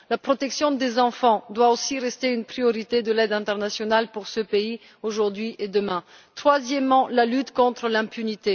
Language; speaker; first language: French; non-native, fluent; Bulgarian